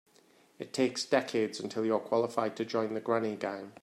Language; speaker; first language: English; native; English